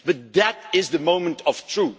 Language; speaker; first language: English; non-native, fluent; Dutch